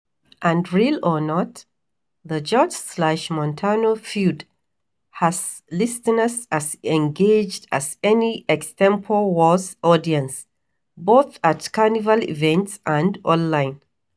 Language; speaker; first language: English; non-native, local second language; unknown